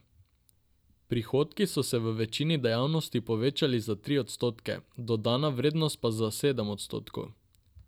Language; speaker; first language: Slovenian; non-native, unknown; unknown